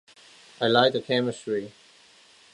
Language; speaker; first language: English; non-native, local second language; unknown